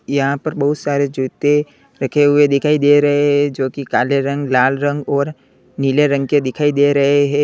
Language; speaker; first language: Hindi; native; Hindi